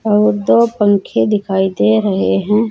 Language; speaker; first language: Hindi; native; Hindi